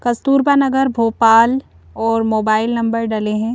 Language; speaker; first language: Hindi; native; Hindi